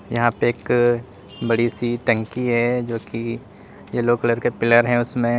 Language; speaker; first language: Hindi; native; Hindi